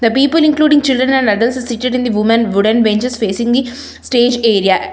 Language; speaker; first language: English; non-native, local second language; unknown